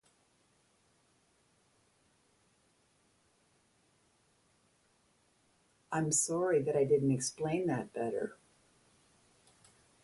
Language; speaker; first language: English; native; English